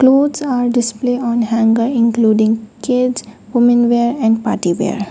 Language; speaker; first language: English; non-native, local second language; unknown